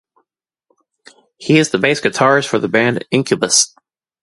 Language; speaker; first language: English; native; English